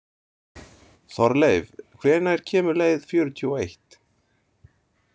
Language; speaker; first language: Icelandic; native; Icelandic